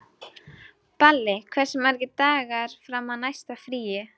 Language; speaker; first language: Icelandic; native; Icelandic